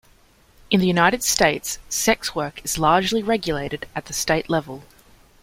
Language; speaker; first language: English; native; English